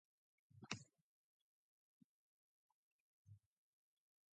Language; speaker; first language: English; non-native, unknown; Mongolian